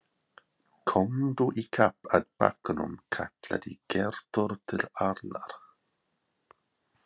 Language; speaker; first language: Icelandic; non-native, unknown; English